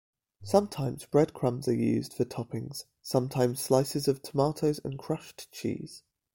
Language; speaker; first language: English; native; English